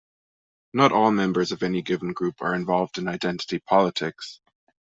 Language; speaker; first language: English; non-native, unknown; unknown